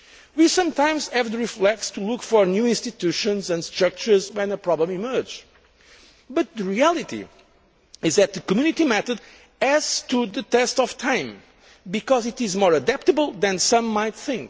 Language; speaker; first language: English; non-native, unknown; Portuguese